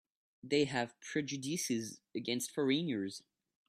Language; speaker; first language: English; non-native, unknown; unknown